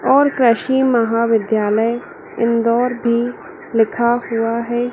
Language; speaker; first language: Hindi; native; Hindi